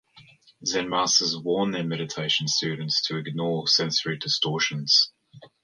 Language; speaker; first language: English; native; English